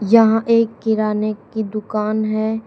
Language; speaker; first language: Hindi; native; Hindi